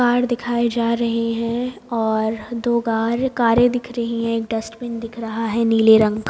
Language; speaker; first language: Hindi; native; Hindi